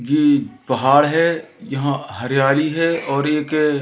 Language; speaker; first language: Hindi; native; Hindi